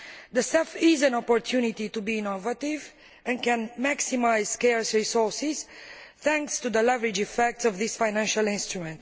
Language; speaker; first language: English; non-native, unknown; Romanian